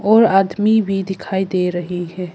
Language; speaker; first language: Hindi; early bilingual, other home language; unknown